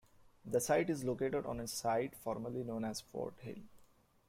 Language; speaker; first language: English; non-native, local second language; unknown